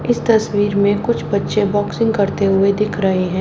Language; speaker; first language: Hindi; native; Hindi